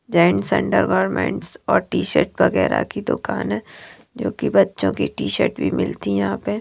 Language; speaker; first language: Hindi; non-native, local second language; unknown